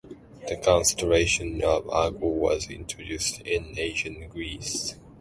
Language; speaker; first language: English; non-native, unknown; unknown